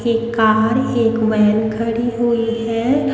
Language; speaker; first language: Hindi; native; Hindi